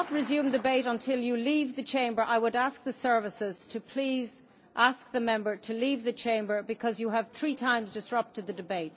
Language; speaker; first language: English; native; English